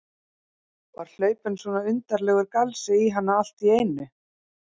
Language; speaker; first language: Icelandic; native; Icelandic